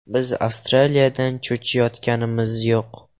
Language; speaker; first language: Uzbek; non-native, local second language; Russian